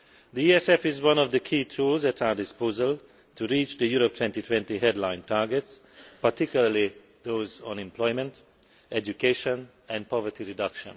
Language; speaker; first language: English; non-native, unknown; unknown